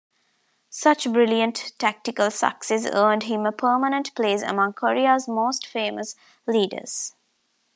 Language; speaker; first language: English; non-native, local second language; Tamil